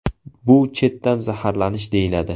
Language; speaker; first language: Uzbek; native; Uzbek